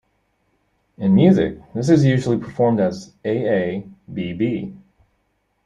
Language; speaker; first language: English; native; English